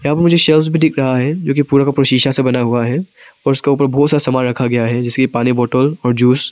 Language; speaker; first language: Hindi; non-native, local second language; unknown